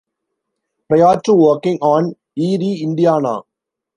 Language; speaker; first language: English; non-native, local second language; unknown